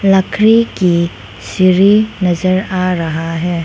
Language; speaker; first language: Hindi; non-native, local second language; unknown